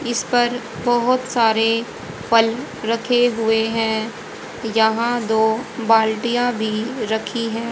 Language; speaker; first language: Hindi; native; Hindi